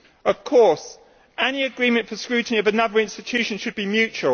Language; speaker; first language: English; native; English